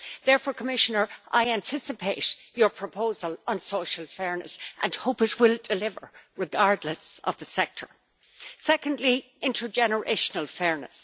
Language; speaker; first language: English; native; English